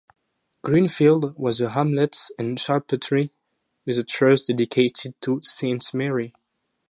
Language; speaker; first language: English; non-native, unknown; French